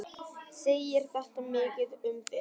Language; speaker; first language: Icelandic; non-native, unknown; Vietnamese